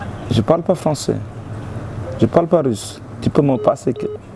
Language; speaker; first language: French; non-native, local second language; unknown